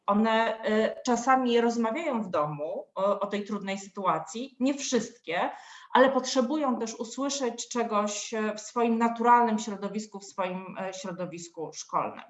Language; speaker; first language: Polish; native; Polish